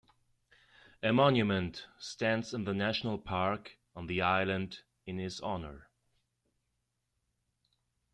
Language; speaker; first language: English; non-native, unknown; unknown